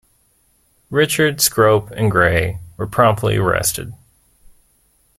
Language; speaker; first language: English; native; English